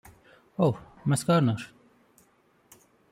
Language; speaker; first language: English; non-native, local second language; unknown